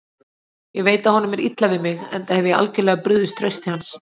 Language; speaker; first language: Icelandic; native; Icelandic